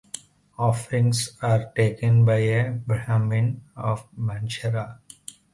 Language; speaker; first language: English; non-native, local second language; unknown